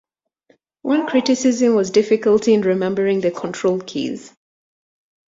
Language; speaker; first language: English; native; English